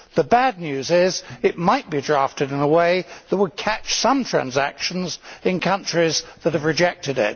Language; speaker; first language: English; native; English